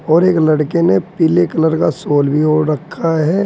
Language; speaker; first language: Hindi; native; Hindi